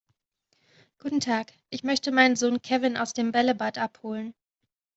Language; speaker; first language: German; native; German